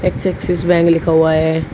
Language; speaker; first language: Hindi; native; Hindi